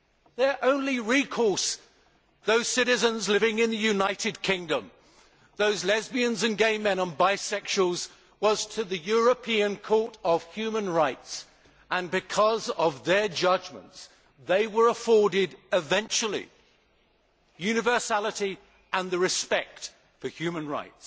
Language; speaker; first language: English; native; English